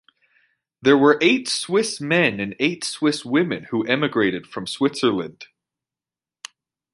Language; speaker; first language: English; native; English